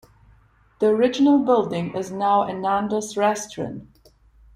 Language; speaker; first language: English; non-native, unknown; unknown